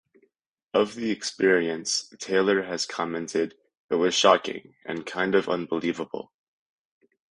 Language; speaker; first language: English; native; English